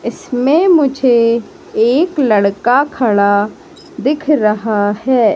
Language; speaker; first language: Hindi; native; Hindi